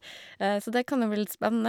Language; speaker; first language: Norwegian; native; Norwegian